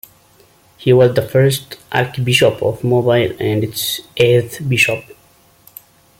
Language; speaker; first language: English; non-native, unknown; Amharic